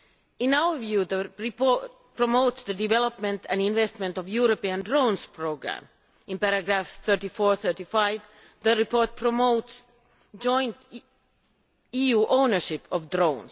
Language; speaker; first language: English; non-native, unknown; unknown